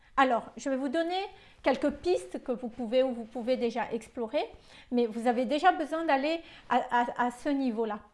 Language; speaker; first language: French; non-native, local second language; Malagasy